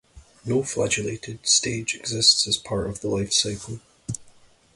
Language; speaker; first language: English; native; English